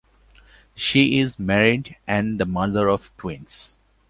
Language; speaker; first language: English; non-native, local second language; Bangla